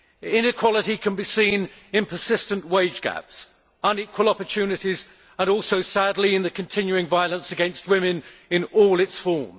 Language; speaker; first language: English; native; English